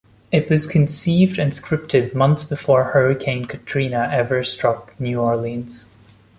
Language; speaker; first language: English; non-native, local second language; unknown